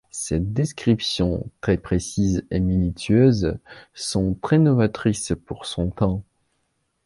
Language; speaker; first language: French; non-native, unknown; Belarusian